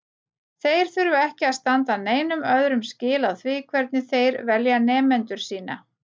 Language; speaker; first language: Icelandic; native; Icelandic